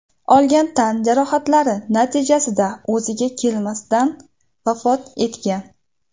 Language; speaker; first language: Uzbek; native; Uzbek